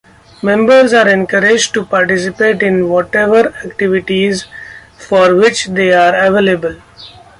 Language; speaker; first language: English; non-native, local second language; Marathi